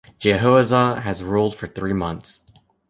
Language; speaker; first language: English; native; English